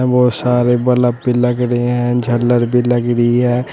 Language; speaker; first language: Hindi; native; Hindi